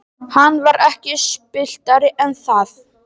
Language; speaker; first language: Icelandic; non-native, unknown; Polish